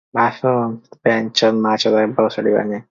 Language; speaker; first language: English; non-native, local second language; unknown